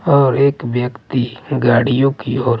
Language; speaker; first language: Hindi; native; Hindi